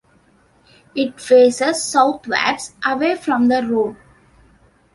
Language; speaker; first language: English; non-native, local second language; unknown